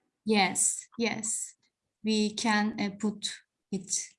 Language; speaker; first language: English; non-native, learner; Turkish